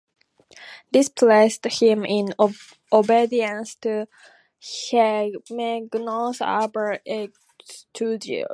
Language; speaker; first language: English; native; English